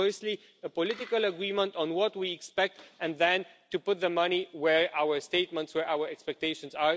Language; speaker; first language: English; non-native, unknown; Romanian